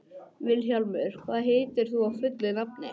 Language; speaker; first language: Icelandic; non-native, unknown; English